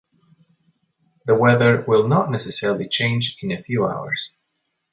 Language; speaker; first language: English; native; English